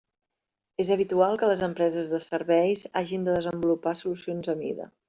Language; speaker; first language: Catalan; native; Catalan